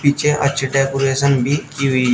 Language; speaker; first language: Hindi; native; Hindi